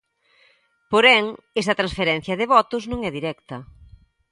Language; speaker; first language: Galician; native; Galician